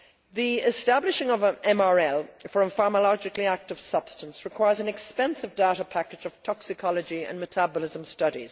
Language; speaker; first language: English; native; English